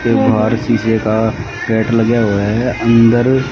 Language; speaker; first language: Hindi; native; Hindi